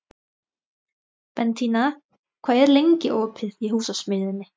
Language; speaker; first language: Icelandic; non-native, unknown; Thai